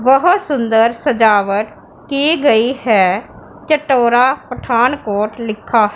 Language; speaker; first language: Hindi; non-native, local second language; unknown